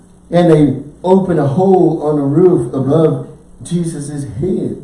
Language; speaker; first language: English; native; English